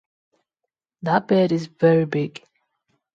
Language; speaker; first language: English; non-native, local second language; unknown